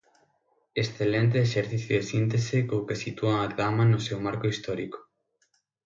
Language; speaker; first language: Galician; native; Galician